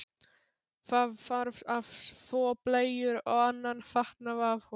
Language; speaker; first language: Icelandic; non-native, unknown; Polish